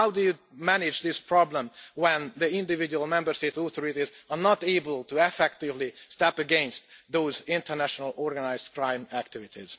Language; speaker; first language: English; non-native, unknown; Hungarian